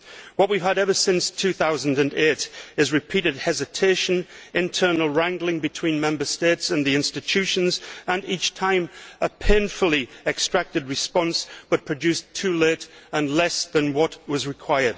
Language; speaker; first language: English; native; English